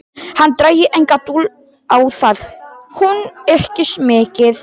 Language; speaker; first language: Icelandic; non-native, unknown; Polish